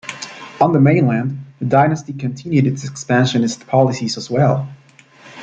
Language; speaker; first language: English; native; English